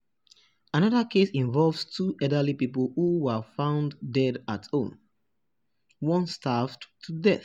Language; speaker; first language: English; non-native, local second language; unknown